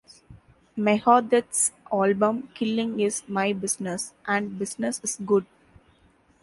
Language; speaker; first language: English; non-native, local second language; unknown